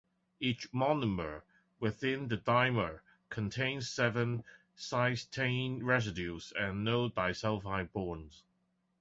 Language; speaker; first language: English; non-native, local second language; Cantonese